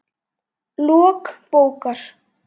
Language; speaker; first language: Icelandic; native; Icelandic